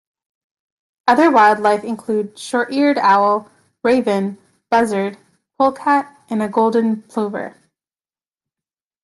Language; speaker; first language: English; native; English